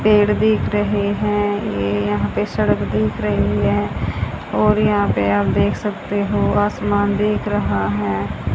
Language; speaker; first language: Hindi; native; Hindi